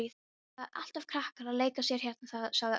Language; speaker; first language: Icelandic; non-native, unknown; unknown